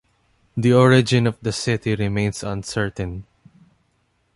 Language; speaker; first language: English; non-native, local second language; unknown